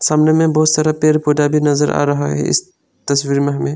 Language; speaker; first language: Hindi; non-native, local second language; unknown